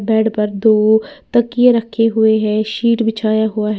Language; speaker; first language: Hindi; native; Hindi